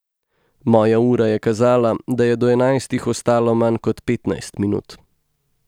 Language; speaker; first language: Slovenian; native; Slovenian